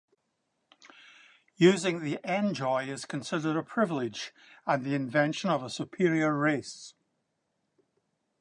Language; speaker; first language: English; native; English